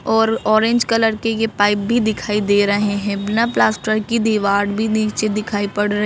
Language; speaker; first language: Hindi; native; Hindi